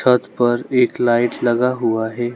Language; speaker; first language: Hindi; non-native, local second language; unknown